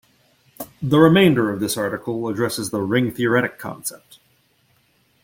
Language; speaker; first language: English; native; English